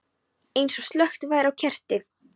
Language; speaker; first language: Icelandic; non-native, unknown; Polish